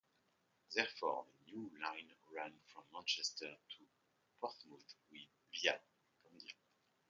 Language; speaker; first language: English; non-native, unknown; French